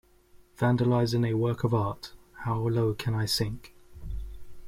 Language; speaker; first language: English; native; English